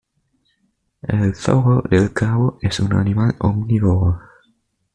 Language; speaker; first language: Spanish; native; Spanish